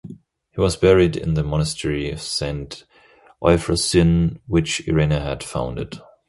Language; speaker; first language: English; non-native, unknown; German